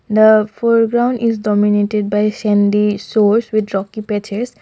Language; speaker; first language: English; non-native, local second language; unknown